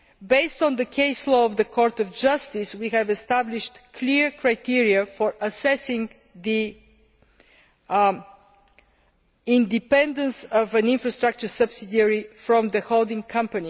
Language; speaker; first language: English; non-native, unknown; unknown